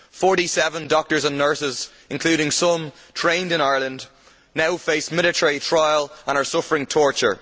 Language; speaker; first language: English; native; English